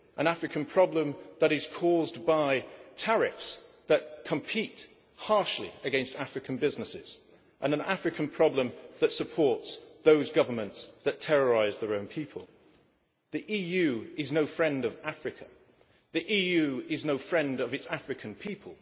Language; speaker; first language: English; native; English